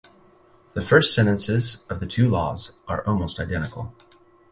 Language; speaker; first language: English; native; English